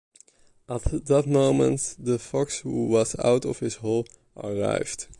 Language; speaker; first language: English; non-native, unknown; Dutch